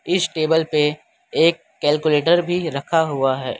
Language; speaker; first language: Hindi; non-native, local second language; Gujarati